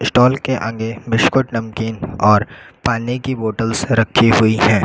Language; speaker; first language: Hindi; native; Hindi